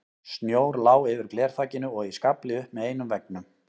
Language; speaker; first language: Icelandic; native; Icelandic